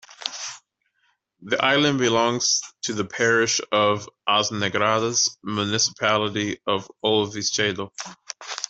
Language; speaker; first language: English; native; English